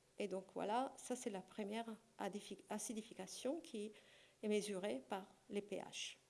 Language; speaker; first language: French; non-native, fluent; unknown